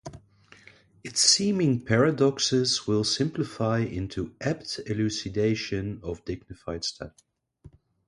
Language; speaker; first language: English; non-native, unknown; Dutch